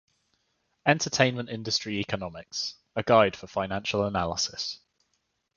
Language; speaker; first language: English; native; English